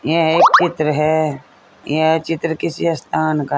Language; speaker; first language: Hindi; native; Hindi